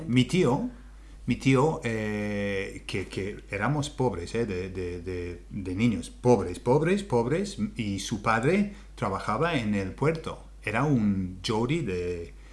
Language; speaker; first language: Spanish; non-native, fluent; English